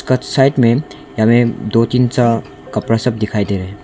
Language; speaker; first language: Hindi; non-native, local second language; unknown